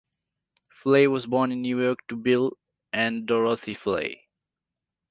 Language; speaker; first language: English; non-native, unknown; Nepali